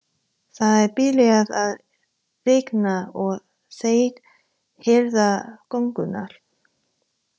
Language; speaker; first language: Icelandic; non-native, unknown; Chinese